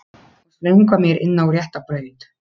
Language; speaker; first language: Icelandic; non-native, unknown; Polish